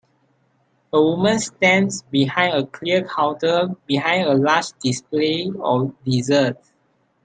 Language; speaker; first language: English; non-native, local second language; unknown